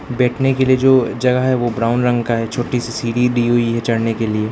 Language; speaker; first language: Hindi; non-native, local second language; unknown